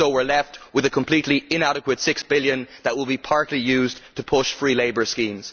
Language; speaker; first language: English; native; English